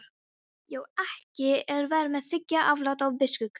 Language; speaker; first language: Icelandic; non-native, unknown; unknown